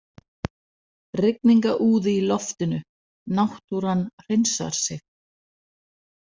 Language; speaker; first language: Icelandic; non-native, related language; Danish